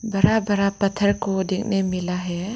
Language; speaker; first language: Hindi; non-native, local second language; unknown